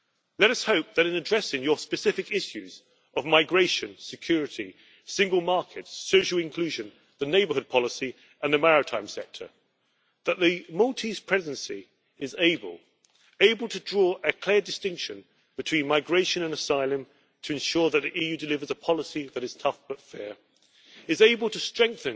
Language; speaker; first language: English; native; English